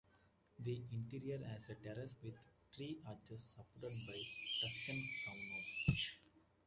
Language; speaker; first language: English; native; English